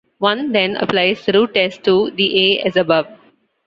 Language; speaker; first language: English; non-native, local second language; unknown